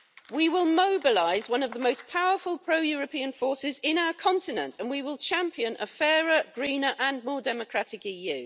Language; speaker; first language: English; native; English